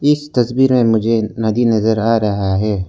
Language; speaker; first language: Hindi; non-native, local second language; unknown